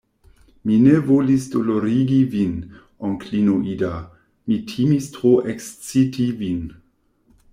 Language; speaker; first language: Esperanto; non-native, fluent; German